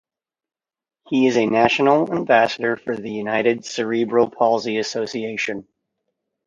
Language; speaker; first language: English; native; English